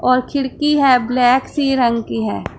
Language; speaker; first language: Hindi; non-native, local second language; Punjabi